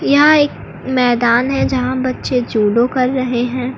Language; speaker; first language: Hindi; native; Hindi